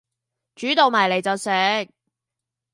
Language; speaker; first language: Cantonese; native; Cantonese